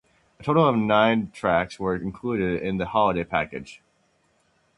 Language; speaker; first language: English; native; English